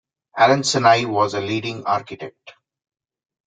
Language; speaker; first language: English; non-native, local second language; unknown